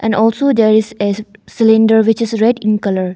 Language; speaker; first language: English; non-native, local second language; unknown